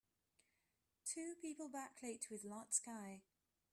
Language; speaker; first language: English; non-native, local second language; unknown